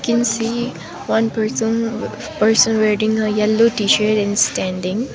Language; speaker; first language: English; non-native, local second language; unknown